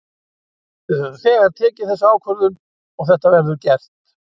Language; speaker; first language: Icelandic; native; Icelandic